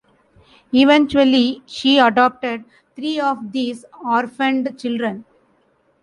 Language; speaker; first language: English; non-native, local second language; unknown